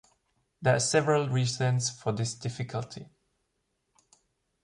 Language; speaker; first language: English; non-native, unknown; German